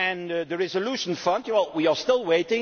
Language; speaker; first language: English; non-native, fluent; Dutch